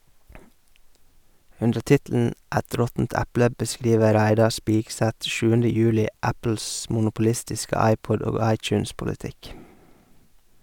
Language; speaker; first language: Norwegian; native; Norwegian